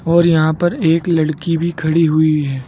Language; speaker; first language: Hindi; native; Hindi